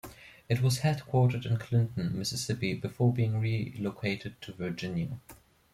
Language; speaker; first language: English; non-native, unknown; German